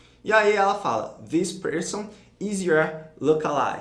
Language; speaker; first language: English; non-native, fluent; Portuguese